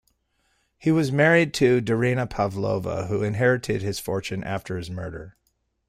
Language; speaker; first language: English; native; English